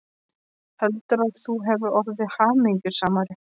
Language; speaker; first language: Icelandic; non-native, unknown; Polish